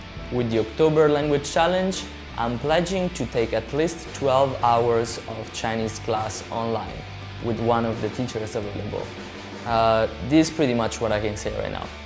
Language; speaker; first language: English; non-native, fluent; Italian